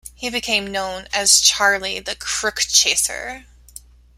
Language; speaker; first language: English; native; English